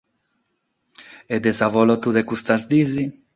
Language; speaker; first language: Sardinian; non-native, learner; Catalan